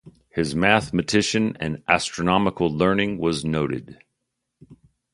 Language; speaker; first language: English; native; English